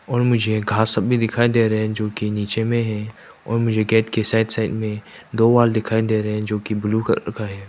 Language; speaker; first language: Hindi; non-native, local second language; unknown